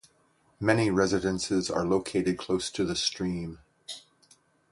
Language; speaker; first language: English; native; English